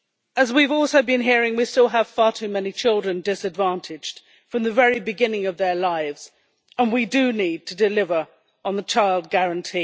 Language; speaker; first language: English; native; English